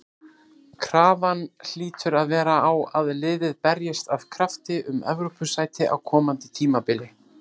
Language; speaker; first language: Icelandic; native; Icelandic